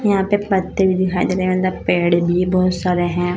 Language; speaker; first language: Hindi; native; Hindi